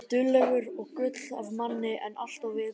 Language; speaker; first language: Icelandic; native; Icelandic